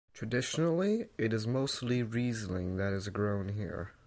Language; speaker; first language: English; native; English